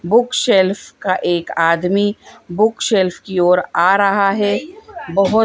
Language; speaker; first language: Hindi; native; Hindi